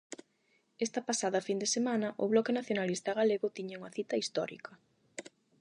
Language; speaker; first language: Galician; non-native, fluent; Spanish